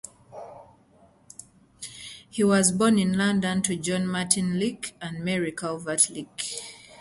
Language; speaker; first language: English; native; English